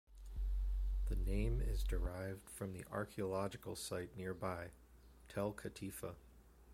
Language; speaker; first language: English; native; English